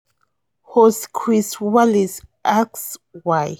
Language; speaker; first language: English; non-native, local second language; Yoruba